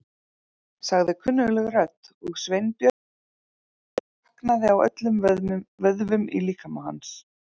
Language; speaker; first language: Icelandic; native; Icelandic